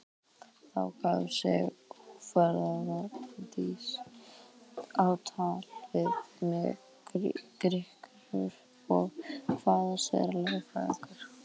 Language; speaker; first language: Icelandic; native; Icelandic